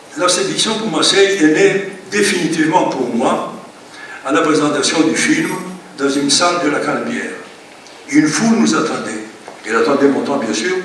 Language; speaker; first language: French; non-native, fluent; Greek